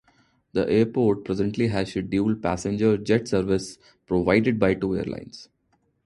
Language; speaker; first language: English; non-native, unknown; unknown